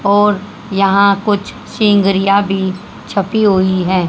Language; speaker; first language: Hindi; native; Hindi